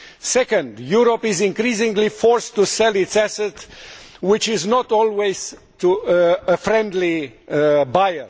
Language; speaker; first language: English; non-native, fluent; Romanian